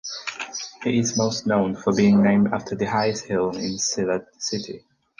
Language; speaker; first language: English; non-native, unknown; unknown